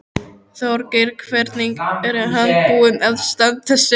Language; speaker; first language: Icelandic; native; Icelandic